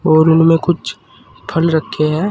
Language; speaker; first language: Hindi; native; Hindi